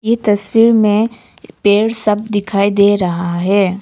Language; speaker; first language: Hindi; non-native, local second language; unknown